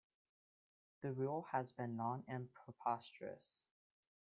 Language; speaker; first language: English; native; English